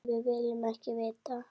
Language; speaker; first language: Icelandic; native; Icelandic